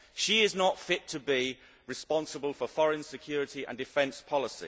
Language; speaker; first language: English; native; English